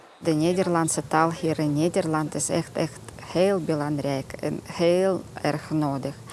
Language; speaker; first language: Dutch; non-native, fluent; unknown